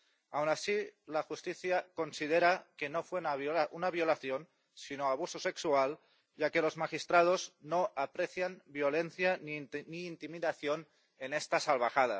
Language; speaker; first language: Spanish; non-native, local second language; Catalan